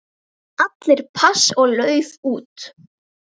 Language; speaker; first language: Icelandic; native; Icelandic